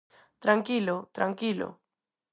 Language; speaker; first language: Galician; non-native, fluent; Spanish